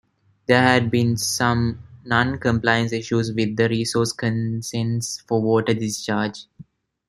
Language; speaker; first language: English; non-native, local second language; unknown